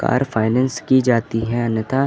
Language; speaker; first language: Hindi; native; Hindi